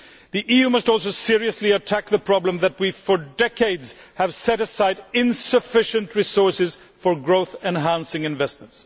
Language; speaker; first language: English; non-native, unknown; Swedish